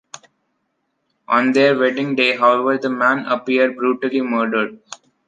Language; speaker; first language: English; non-native, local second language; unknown